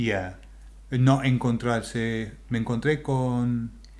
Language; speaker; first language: Spanish; non-native, fluent; English